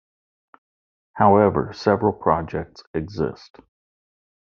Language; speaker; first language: English; native; English